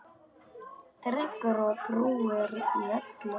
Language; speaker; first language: Icelandic; non-native, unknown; Polish